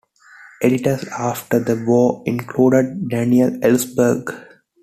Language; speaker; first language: English; non-native, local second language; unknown